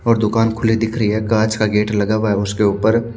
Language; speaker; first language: Hindi; native; Hindi